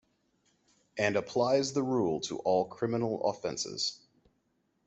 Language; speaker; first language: English; native; English